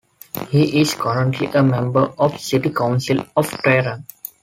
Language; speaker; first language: English; non-native, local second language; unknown